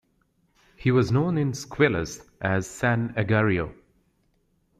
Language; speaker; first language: English; native; English